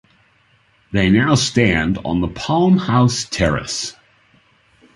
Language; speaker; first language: English; native; English